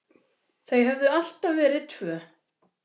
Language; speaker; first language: Icelandic; native; Icelandic